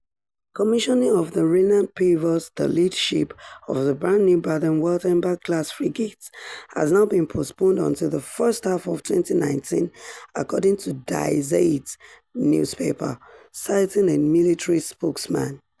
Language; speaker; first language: English; non-native, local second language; Yoruba